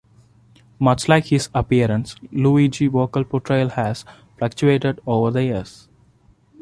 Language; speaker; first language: English; non-native, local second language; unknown